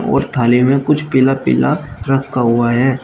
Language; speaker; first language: Hindi; native; Hindi